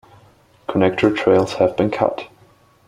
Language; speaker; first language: English; native; English